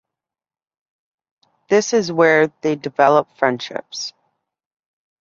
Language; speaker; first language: English; native; English